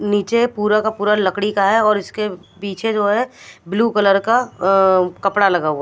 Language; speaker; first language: Hindi; non-native, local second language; Punjabi